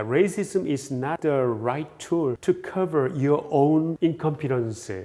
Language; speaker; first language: English; non-native, fluent; Korean